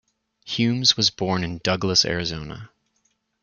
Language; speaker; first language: English; native; English